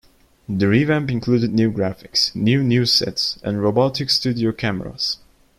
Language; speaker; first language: English; non-native, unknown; Turkish